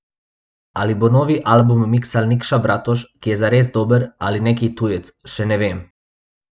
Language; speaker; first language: Slovenian; non-native, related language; Bosnian